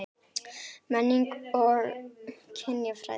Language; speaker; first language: Icelandic; native; Icelandic